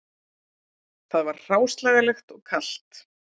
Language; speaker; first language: Icelandic; native; Icelandic